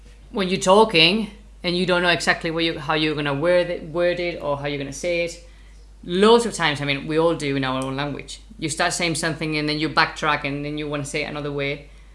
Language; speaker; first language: English; non-native, fluent; Spanish